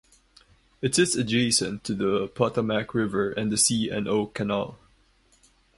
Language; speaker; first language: English; non-native, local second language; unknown